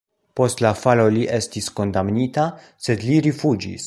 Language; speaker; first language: Esperanto; non-native, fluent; Polish